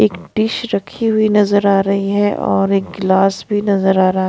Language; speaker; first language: Hindi; non-native, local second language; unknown